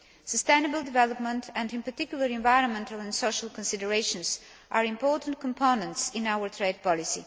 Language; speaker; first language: English; non-native, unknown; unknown